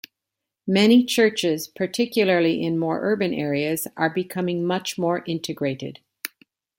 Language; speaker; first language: English; native; English